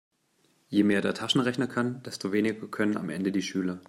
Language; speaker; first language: German; native; German